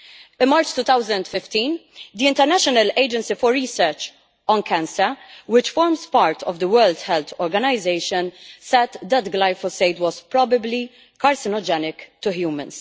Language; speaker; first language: English; non-native, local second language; Maltese